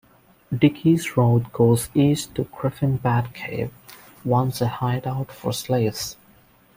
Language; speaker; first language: English; non-native, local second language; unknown